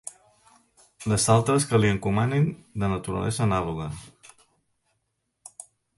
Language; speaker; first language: Catalan; native; Catalan